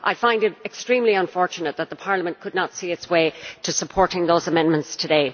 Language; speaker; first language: English; native; English